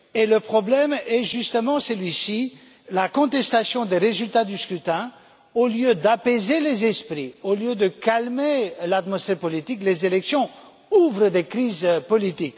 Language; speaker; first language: French; non-native, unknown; Romanian